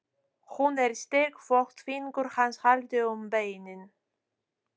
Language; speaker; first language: Icelandic; non-native, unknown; Polish